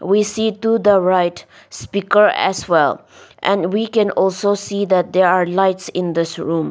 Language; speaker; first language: English; non-native, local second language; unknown